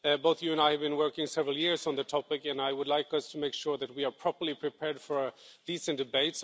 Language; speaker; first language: English; non-native, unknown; Swedish